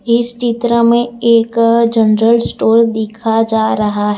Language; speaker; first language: Hindi; non-native, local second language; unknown